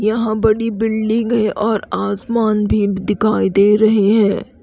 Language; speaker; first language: Hindi; native; Hindi